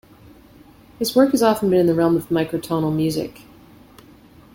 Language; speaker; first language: English; native; English